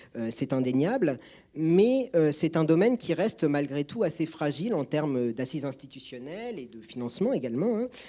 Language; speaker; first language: French; native; French